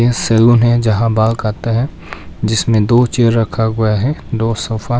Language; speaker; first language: Hindi; non-native, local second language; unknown